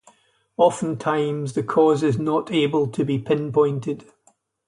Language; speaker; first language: English; native; English